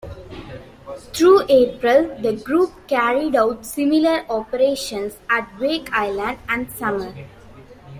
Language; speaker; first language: English; non-native, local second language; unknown